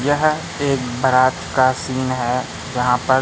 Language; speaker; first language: Hindi; native; Hindi